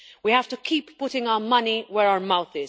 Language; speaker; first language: English; non-native, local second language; Maltese